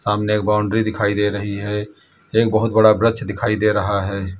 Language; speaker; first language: Hindi; native; Hindi